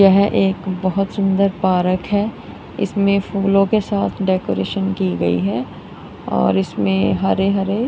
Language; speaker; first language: Hindi; non-native, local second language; Punjabi